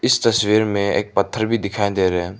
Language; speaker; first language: Hindi; non-native, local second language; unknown